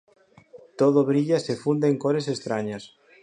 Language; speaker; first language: Galician; native; Galician